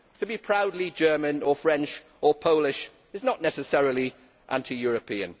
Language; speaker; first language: English; native; English